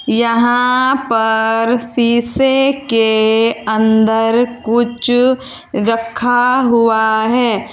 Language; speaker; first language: Hindi; native; Hindi